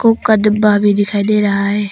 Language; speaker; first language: Hindi; non-native, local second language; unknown